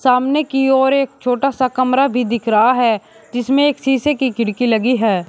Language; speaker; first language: Hindi; native; Hindi